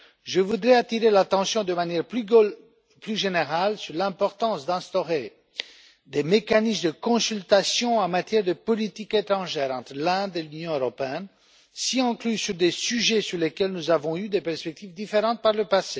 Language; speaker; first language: French; non-native, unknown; Romanian